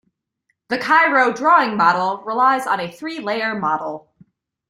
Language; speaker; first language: English; native; English